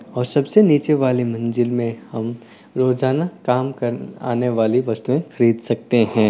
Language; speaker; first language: Hindi; non-native, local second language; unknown